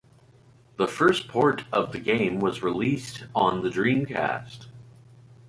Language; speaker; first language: English; native; English